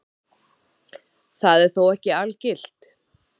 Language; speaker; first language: Icelandic; native; Icelandic